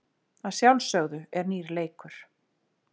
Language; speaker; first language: Icelandic; native; Icelandic